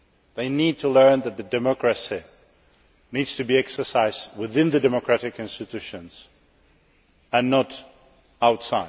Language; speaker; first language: English; non-native, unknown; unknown